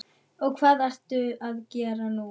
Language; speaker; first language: Icelandic; non-native, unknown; German